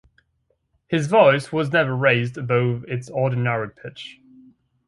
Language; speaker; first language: English; non-native, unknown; French